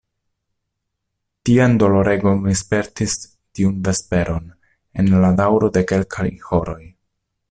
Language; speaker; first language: Esperanto; non-native, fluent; Italian